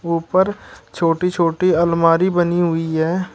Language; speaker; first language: Hindi; native; Hindi